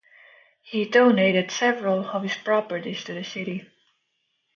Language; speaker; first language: English; non-native, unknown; Estonian